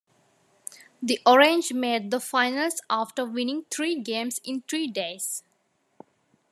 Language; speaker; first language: English; non-native, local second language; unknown